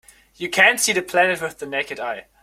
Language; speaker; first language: English; non-native, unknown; German